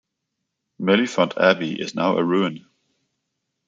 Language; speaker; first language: English; non-native, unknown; Danish